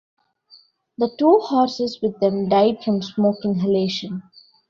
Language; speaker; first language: English; non-native, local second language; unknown